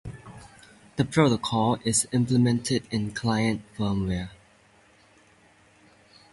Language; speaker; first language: English; native; English